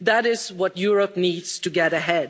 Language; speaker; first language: English; non-native, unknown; Dutch